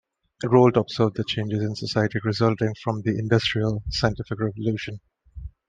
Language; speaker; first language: English; non-native, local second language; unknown